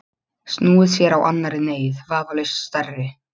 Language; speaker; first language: Icelandic; non-native, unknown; Polish